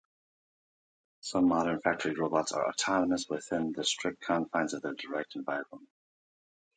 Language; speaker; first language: English; native; English